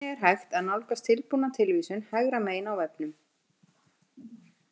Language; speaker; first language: Icelandic; native; Icelandic